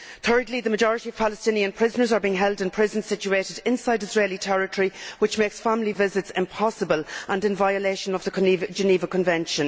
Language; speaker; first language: English; native; English